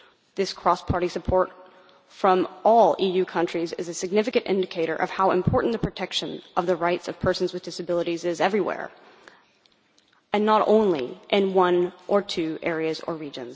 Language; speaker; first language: English; non-native, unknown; Dutch